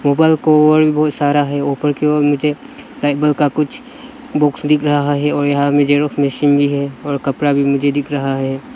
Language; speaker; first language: Hindi; non-native, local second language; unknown